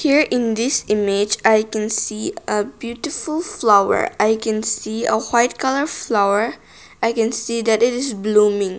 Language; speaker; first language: English; non-native, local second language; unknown